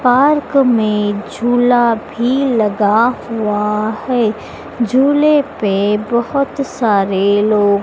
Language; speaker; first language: Hindi; native; Hindi